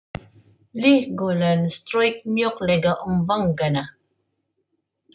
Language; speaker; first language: Icelandic; non-native, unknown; Filipino